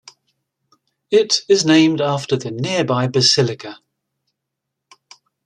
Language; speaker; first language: English; native; English